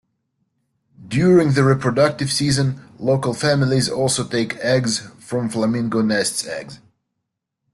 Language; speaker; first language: English; native; English